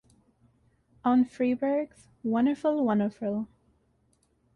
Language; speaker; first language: English; native; English